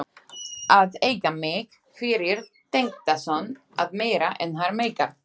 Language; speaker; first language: Icelandic; non-native, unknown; Slovak